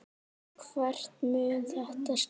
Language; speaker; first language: Icelandic; native; Icelandic